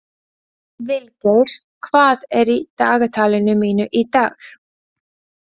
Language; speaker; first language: Icelandic; non-native, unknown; Latvian